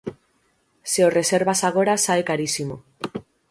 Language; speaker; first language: Galician; native; Galician